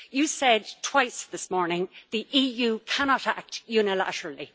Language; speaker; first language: English; native; English